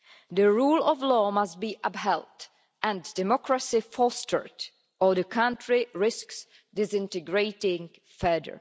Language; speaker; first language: English; non-native, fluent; Czech